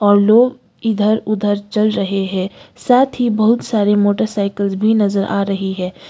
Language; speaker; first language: Hindi; non-native, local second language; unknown